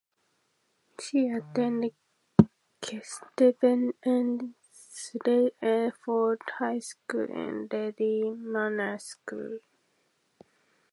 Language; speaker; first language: English; non-native, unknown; Japanese